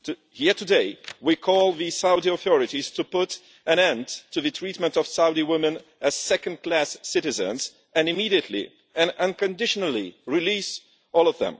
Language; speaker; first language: English; non-native, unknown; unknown